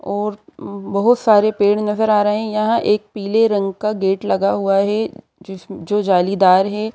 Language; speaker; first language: Hindi; native; Hindi